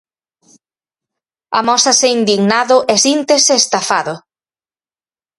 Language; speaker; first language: Galician; native; Galician